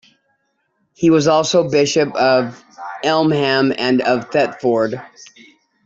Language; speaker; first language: English; native; English